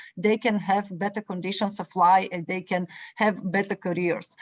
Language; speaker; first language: English; non-native, fluent; Bulgarian